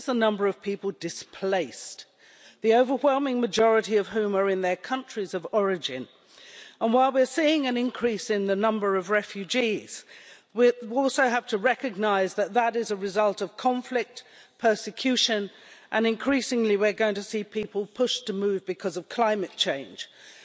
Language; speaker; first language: English; native; English